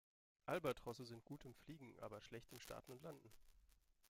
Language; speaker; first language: German; native; German